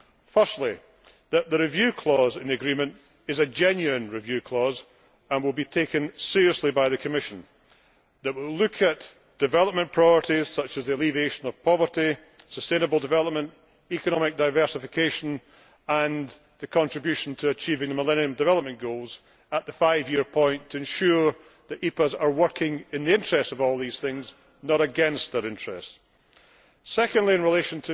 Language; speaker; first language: English; native; English